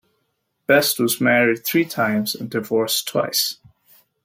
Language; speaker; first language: English; native; English